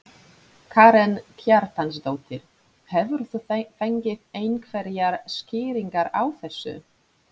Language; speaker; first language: Icelandic; non-native, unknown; Polish